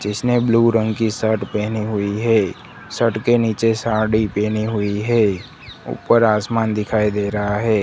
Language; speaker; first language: Hindi; non-native, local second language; Gujarati